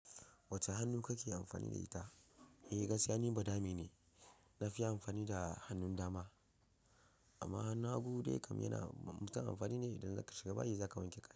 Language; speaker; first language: Hausa; non-native, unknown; Yoruba